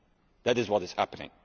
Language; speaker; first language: English; non-native, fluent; Dutch